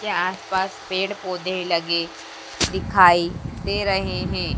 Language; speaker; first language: Hindi; native; Hindi